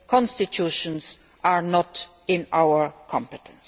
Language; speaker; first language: English; non-native, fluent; Luxembourgish